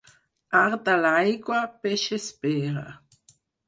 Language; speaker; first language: Catalan; non-native, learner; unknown